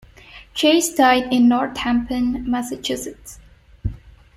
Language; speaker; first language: English; non-native, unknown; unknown